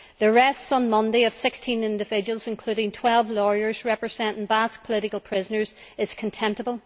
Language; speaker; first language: English; native; English